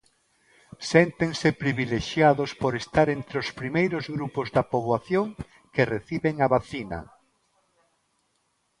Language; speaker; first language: Galician; non-native, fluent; Spanish